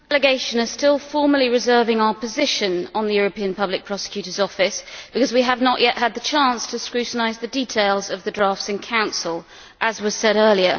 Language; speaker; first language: English; native; English